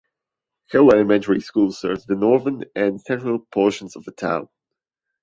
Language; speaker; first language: English; non-native, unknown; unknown